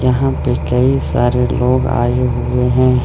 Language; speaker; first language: Hindi; non-native, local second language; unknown